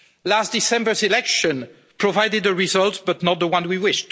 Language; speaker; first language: English; non-native, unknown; French